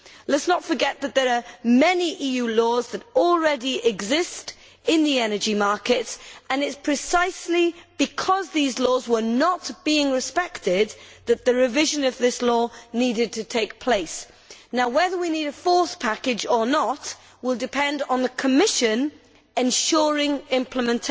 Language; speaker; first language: English; native; English